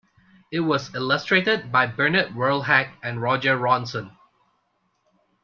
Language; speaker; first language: English; non-native, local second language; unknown